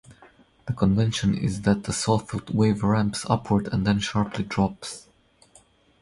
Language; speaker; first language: English; non-native, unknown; Croatian